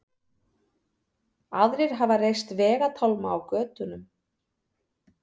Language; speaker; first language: Icelandic; native; Icelandic